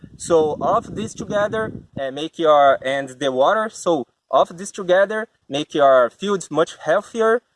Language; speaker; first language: English; non-native, learner; Portuguese